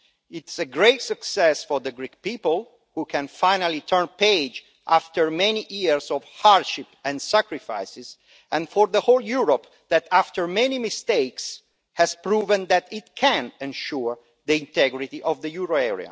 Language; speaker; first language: English; non-native, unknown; Italian